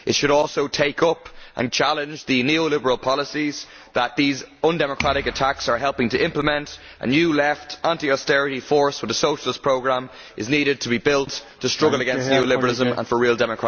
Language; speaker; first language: English; native; English